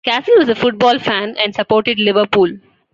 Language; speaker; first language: English; non-native, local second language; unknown